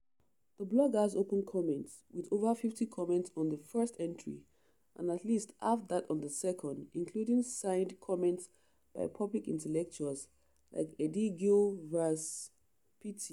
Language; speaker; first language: English; non-native, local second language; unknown